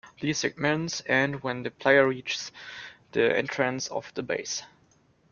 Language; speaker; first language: English; non-native, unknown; German